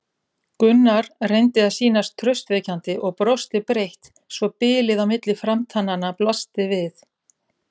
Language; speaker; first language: Icelandic; native; Icelandic